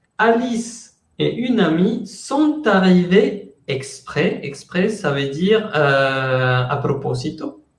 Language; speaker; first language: French; non-native, fluent; Spanish